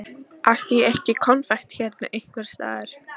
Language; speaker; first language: Icelandic; non-native, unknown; Polish